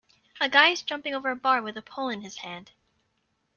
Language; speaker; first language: English; native; English